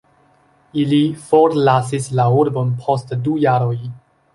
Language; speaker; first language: Esperanto; non-native, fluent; Chinese